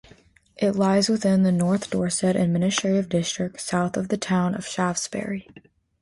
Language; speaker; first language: English; native; English